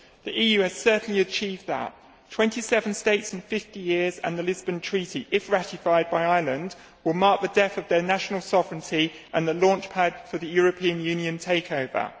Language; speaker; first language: English; native; English